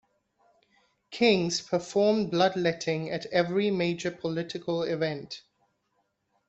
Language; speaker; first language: English; non-native, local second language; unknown